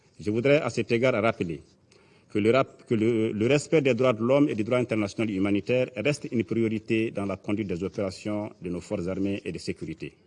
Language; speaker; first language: French; non-native, local second language; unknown